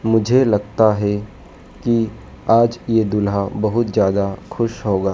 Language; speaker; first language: Hindi; native; Hindi